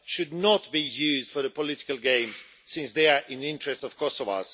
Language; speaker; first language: English; non-native, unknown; Swedish